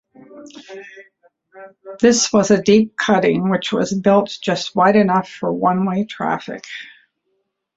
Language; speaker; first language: English; native; English